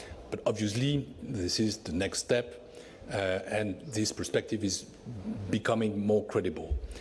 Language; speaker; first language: English; non-native, fluent; French